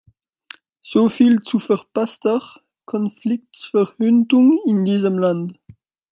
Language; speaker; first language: German; non-native, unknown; French